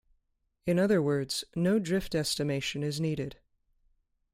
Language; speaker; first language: English; native; English